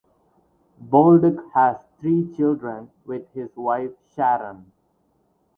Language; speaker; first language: English; non-native, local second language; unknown